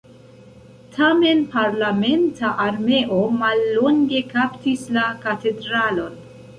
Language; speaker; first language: Esperanto; non-native, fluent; Central Kurdish